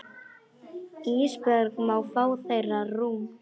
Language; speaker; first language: Icelandic; non-native, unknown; Polish